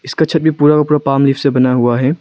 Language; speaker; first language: Hindi; non-native, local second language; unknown